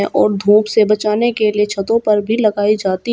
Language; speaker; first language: Hindi; native; Hindi